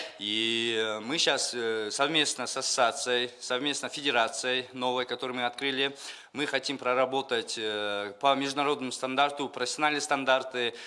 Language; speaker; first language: Russian; non-native, local second language; Kyrgyz